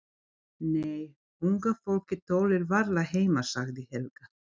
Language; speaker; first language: Icelandic; non-native, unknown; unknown